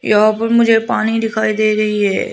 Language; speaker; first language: Hindi; non-native, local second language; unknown